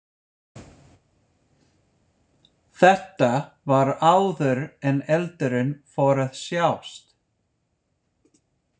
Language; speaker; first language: Icelandic; non-native, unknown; English